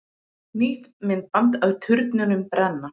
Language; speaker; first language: Icelandic; native; Icelandic